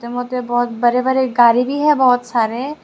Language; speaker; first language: Hindi; non-native, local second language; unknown